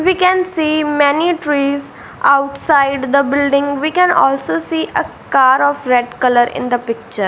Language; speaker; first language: English; non-native, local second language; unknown